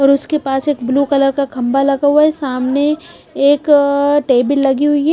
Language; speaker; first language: Hindi; non-native, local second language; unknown